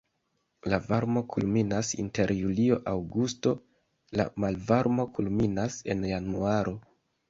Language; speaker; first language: Esperanto; non-native, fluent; Kinyarwanda